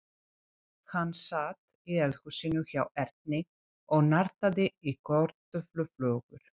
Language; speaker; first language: Icelandic; non-native, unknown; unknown